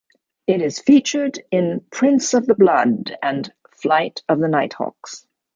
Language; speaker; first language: English; native; English